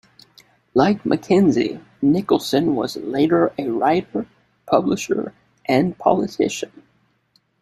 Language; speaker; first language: English; native; English